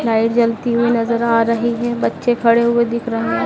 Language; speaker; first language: Hindi; native; Hindi